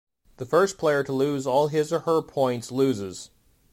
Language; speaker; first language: English; native; English